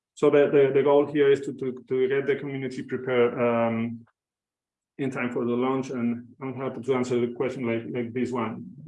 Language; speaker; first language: English; non-native, fluent; Spanish